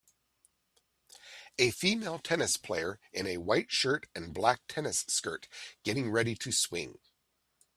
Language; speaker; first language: English; native; English